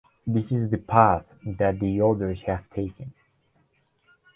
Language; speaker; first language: English; non-native, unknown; Spanish